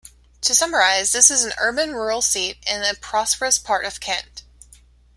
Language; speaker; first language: English; native; English